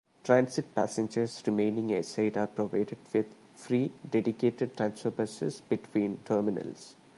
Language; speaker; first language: English; non-native, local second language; Malayalam